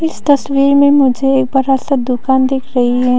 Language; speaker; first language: Hindi; non-native, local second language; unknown